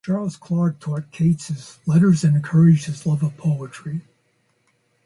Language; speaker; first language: English; native; English